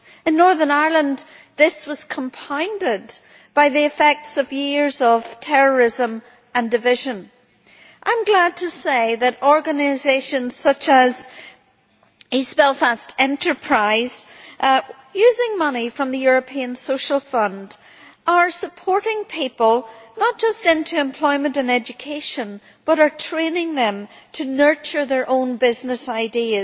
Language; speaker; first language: English; native; English